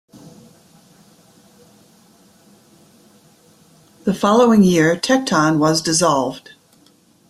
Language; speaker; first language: English; native; English